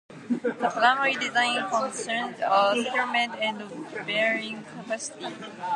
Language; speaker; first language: English; non-native, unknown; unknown